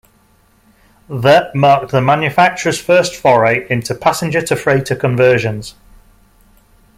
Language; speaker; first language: English; native; English